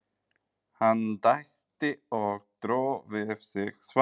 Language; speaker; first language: Icelandic; non-native, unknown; Polish